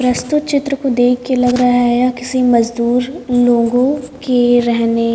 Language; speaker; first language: Hindi; native; Hindi